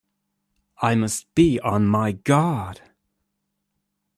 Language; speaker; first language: English; native; English